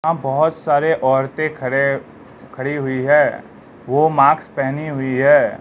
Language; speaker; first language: Hindi; non-native, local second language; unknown